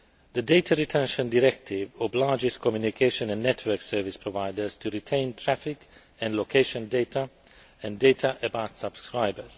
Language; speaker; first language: English; non-native, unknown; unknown